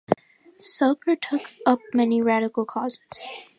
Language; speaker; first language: English; native; English